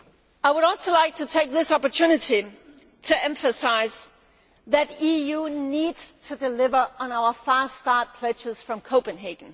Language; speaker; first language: English; non-native, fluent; Danish